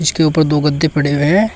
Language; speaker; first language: Hindi; native; Hindi